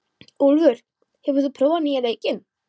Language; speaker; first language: Icelandic; non-native, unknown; Polish